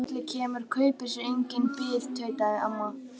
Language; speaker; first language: Icelandic; native; Icelandic